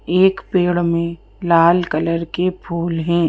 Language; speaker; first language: Hindi; native; Hindi